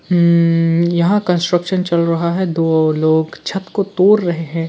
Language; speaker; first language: Hindi; early bilingual, other home language; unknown